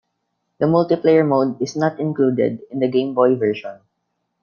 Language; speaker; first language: English; non-native, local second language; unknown